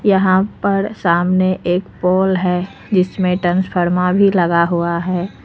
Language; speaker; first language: Hindi; native; Hindi